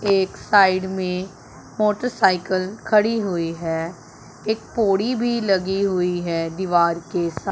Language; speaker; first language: Hindi; non-native, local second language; Punjabi